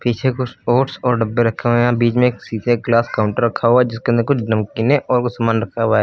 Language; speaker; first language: Hindi; native; Hindi